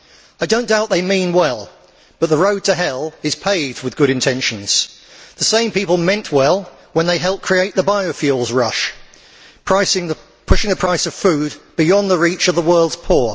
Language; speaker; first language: English; native; English